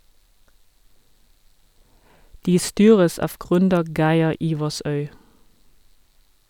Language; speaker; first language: Norwegian; non-native, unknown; German